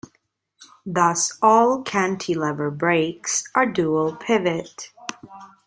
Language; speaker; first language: English; non-native, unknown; Italian